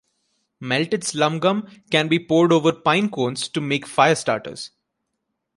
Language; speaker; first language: English; non-native, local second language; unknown